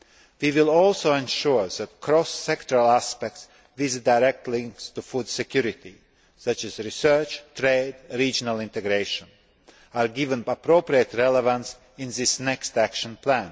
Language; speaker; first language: English; non-native, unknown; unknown